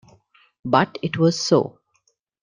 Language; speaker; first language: English; non-native, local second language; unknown